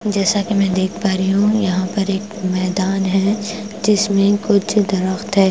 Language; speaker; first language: Hindi; non-native, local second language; Punjabi